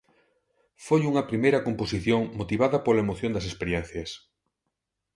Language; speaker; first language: Galician; non-native, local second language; Spanish